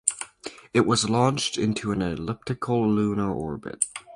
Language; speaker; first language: English; native; English